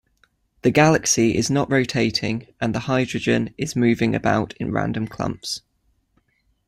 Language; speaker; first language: English; native; English